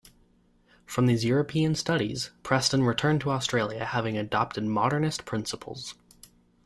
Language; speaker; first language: English; native; English